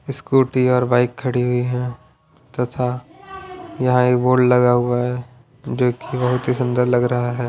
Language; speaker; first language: Hindi; non-native, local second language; Punjabi